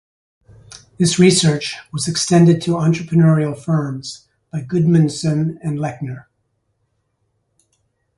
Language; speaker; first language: English; native; English